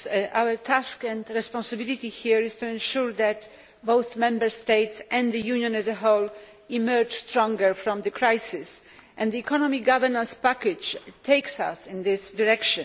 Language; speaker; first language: English; non-native, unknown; Polish